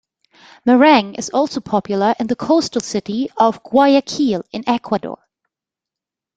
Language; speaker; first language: English; non-native, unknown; German